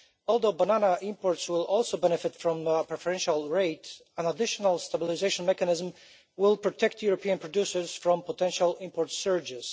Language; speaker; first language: English; non-native, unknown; Polish